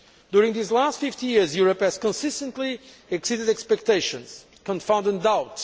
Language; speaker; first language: English; non-native, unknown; Portuguese